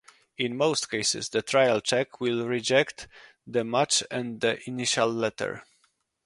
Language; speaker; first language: English; non-native, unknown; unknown